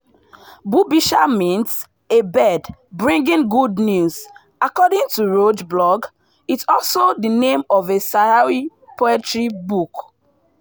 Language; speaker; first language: English; non-native, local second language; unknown